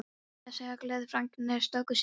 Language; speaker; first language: Icelandic; non-native, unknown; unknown